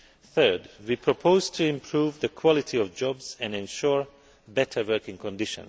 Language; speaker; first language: English; non-native, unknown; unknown